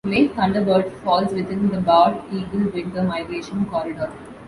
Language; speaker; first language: English; non-native, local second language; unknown